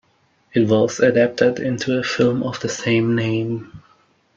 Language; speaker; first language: English; non-native, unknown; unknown